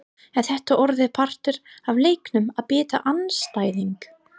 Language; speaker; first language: Icelandic; non-native, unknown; English